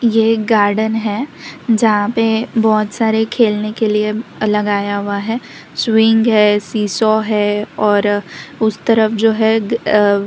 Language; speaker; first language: Hindi; non-native, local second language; Gujarati